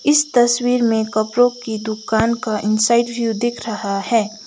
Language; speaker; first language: Hindi; non-native, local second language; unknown